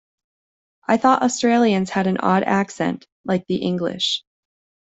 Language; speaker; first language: English; native; English